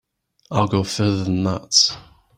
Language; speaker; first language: English; native; English